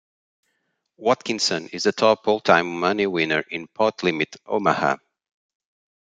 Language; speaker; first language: English; non-native, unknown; Portuguese